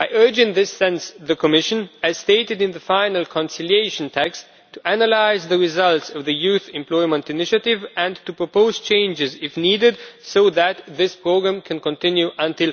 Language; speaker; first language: English; non-native, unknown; Romanian